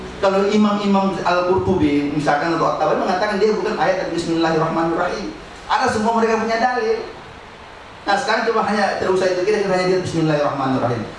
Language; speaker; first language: Indonesian; non-native, local second language; Buginese